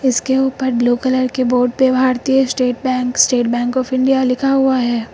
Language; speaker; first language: Hindi; native; Hindi